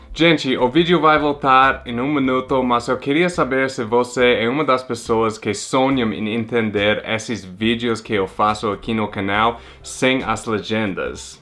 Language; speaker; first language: Portuguese; non-native, fluent; English